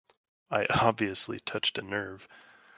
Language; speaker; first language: English; native; English